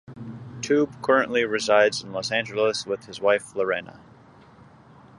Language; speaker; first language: English; native; English